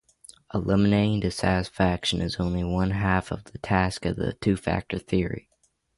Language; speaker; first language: English; native; English